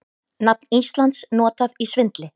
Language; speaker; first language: Icelandic; native; Icelandic